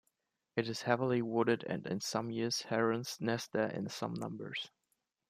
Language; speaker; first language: English; non-native, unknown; German